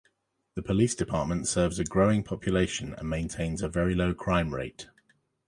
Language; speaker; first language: English; native; English